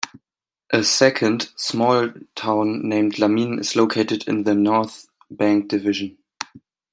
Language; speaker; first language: English; non-native, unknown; German